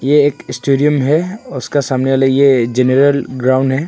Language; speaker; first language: Hindi; non-native, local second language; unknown